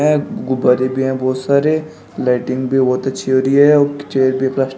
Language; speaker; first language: Hindi; native; Hindi